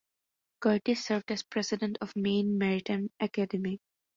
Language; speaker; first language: English; non-native, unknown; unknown